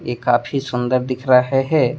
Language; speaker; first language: Hindi; non-native, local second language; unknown